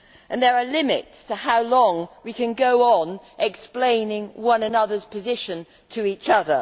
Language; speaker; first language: English; native; English